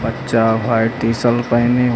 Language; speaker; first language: Hindi; native; Hindi